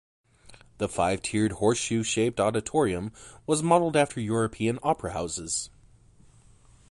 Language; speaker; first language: English; native; English